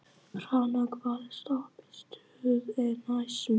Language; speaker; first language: Icelandic; non-native, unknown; Vietnamese